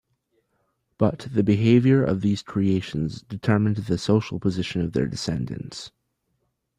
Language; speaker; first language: English; native; English